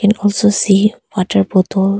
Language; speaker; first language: English; non-native, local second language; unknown